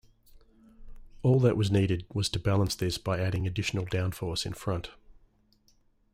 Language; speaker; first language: English; native; English